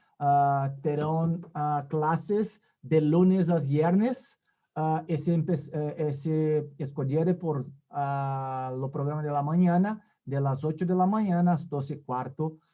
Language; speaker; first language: Spanish; non-native, related language; Portuguese